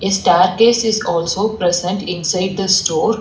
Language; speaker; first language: English; non-native, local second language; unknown